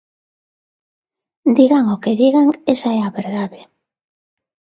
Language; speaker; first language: Galician; non-native, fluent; Spanish